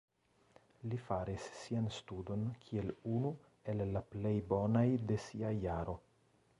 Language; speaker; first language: Esperanto; non-native, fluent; Italian